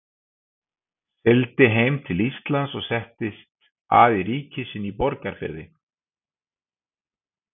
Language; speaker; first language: Icelandic; native; Icelandic